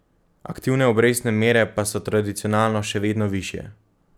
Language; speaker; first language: Slovenian; native; Slovenian